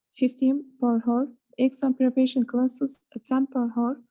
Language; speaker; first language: English; non-native, learner; Turkish